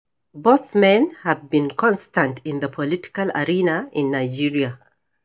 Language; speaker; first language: English; non-native, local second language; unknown